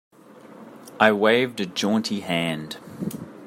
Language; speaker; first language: English; native; English